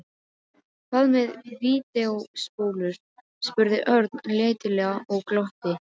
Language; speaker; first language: Icelandic; non-native, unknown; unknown